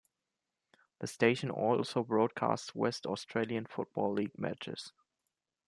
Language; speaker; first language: English; non-native, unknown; German